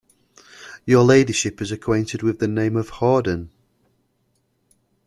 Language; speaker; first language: English; native; English